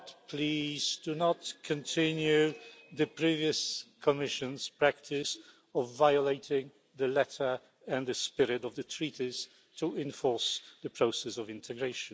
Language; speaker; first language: English; non-native, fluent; Polish